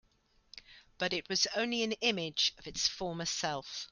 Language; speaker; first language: English; native; English